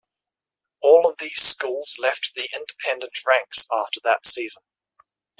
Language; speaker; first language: English; native; English